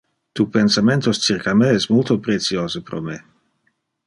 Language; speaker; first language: Interlingua; non-native, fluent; Dutch